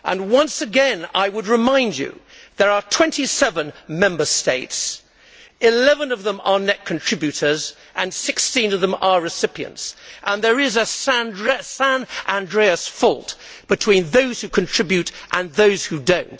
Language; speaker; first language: English; native; English